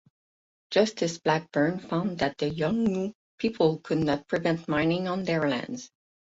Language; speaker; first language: English; non-native, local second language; French